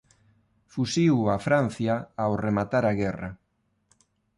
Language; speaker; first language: Galician; non-native, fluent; Spanish